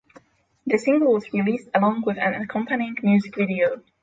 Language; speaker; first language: English; non-native, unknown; Polish